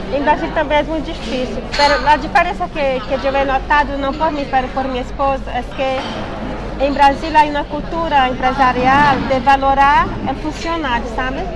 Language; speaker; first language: Spanish; non-native, related language; Portuguese